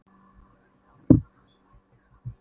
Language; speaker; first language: Icelandic; non-native, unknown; Polish